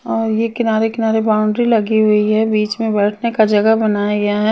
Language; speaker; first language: Hindi; non-native, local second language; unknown